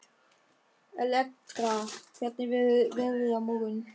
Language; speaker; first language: Icelandic; non-native, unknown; German